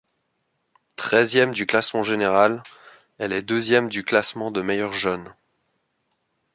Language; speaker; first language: French; native; French